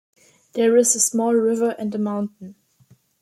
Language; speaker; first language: English; non-native, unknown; German